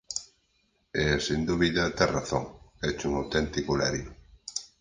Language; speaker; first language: Galician; native; Galician